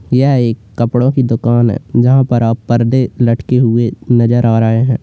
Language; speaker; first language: Hindi; native; Hindi